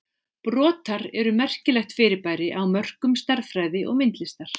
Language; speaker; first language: Icelandic; native; Icelandic